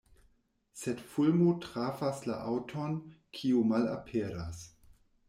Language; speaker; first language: Esperanto; non-native, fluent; German